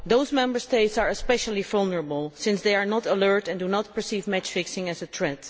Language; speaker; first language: English; non-native, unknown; Dutch